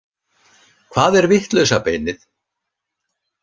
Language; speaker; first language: Icelandic; native; Icelandic